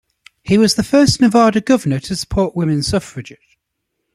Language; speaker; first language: English; native; English